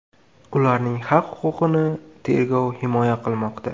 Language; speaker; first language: Uzbek; native; Uzbek